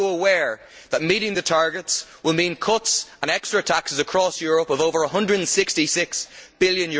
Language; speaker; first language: English; native; English